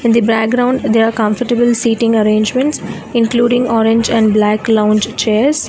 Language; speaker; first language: English; non-native, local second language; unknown